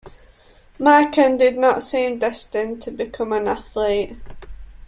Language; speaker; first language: English; native; English